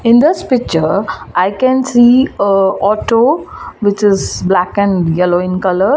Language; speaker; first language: English; non-native, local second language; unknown